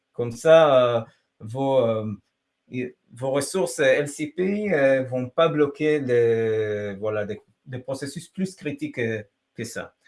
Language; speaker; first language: French; non-native, fluent; Hebrew